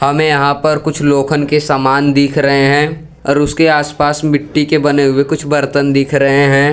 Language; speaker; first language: Hindi; non-native, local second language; Gujarati